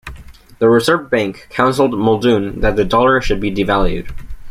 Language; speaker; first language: English; native; English